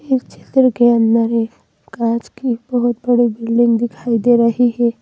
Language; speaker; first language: Hindi; native; Hindi